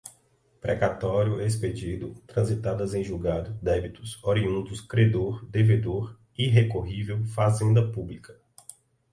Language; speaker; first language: Portuguese; native; Portuguese